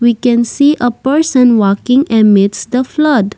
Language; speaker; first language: English; non-native, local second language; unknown